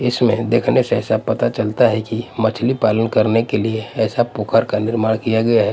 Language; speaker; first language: Hindi; non-native, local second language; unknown